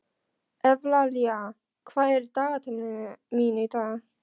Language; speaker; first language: Icelandic; non-native, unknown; Polish